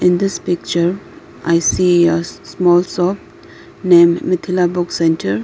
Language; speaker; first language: English; non-native, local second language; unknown